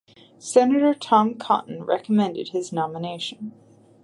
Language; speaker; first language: English; native; English